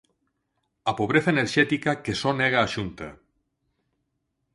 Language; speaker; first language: Galician; non-native, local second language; Spanish